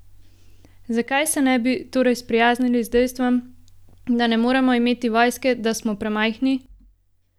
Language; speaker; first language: Slovenian; native; Slovenian